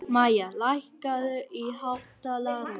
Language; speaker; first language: Icelandic; non-native, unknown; Vietnamese